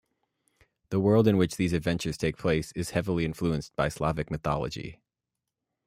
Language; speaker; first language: English; native; English